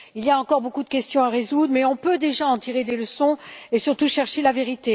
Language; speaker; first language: French; native; French